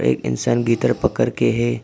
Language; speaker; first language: Hindi; non-native, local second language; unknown